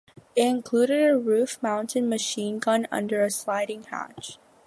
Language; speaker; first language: English; native; English